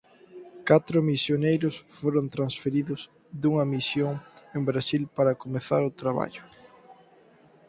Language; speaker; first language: Galician; native; Galician